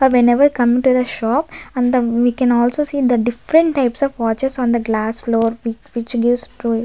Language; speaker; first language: English; non-native, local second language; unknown